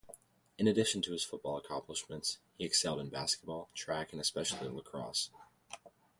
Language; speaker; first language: English; native; English